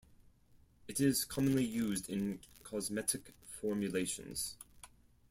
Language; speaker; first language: English; non-native, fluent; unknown